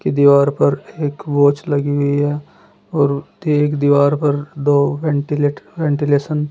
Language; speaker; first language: Hindi; native; Hindi